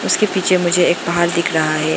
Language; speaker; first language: Hindi; non-native, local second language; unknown